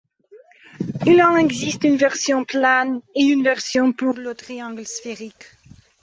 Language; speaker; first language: French; non-native, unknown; Belarusian